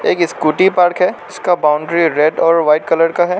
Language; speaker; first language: Hindi; non-native, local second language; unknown